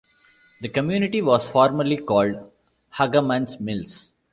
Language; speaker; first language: English; non-native, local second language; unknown